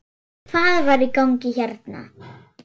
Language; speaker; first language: Icelandic; non-native, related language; Swedish